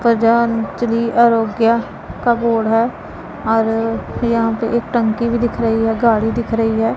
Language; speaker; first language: Hindi; non-native, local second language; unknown